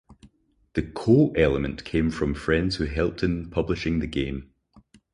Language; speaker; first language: English; native; English